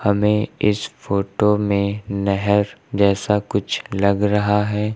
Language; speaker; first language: Hindi; native; Hindi